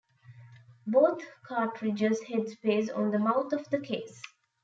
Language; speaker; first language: English; non-native, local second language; Tamil